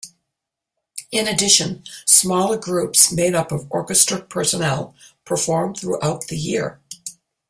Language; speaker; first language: English; native; English